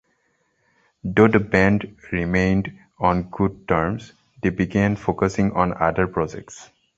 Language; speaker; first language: English; non-native, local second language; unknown